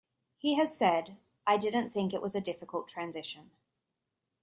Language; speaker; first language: English; native; English